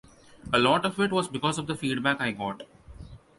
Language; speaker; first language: English; non-native, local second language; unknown